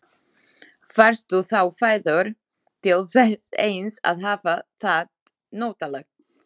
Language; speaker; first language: Icelandic; non-native, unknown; Slovak